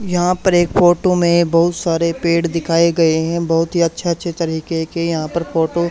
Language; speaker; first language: Hindi; native; Hindi